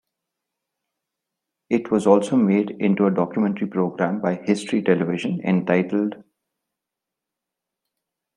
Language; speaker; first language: English; non-native, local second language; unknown